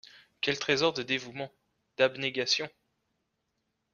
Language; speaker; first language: French; native; French